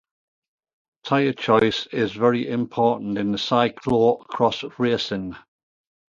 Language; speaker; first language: English; native; English